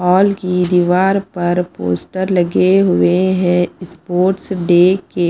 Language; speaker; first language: Hindi; non-native, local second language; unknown